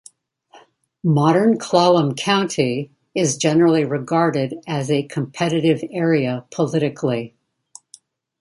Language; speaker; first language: English; native; English